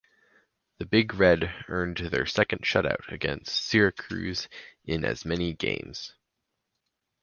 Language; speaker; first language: English; native; English